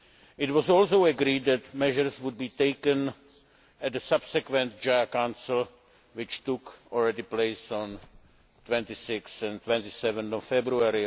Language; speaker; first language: English; non-native, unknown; Czech